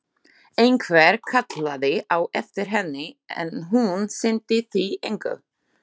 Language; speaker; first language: Icelandic; non-native, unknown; Slovak